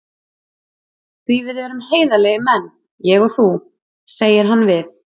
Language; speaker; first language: Icelandic; native; Icelandic